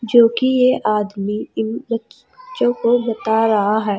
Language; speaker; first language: Hindi; native; Hindi